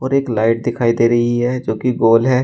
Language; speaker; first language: Hindi; native; Hindi